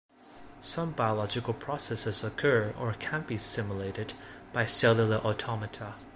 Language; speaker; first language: English; non-native, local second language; Cantonese